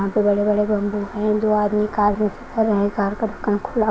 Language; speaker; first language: Hindi; non-native, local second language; Punjabi